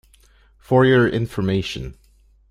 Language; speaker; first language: English; non-native, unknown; French